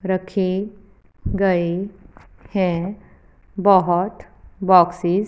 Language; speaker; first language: Hindi; non-native, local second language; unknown